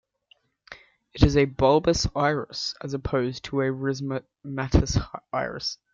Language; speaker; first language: English; native; English